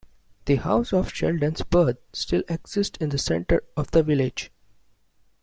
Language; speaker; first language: English; non-native, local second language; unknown